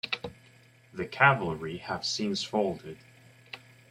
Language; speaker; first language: English; native; English